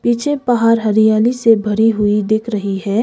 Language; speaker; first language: Hindi; non-native, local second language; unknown